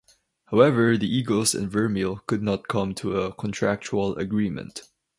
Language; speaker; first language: English; non-native, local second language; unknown